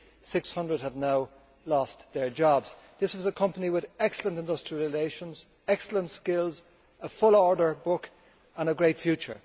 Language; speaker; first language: English; native; English